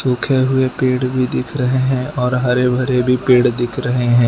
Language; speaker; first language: Hindi; non-native, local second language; Gujarati